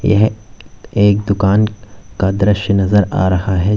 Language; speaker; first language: Hindi; native; Hindi